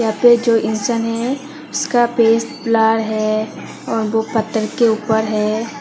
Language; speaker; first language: Hindi; non-native, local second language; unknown